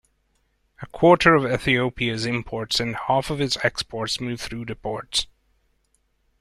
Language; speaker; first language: English; non-native, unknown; Hungarian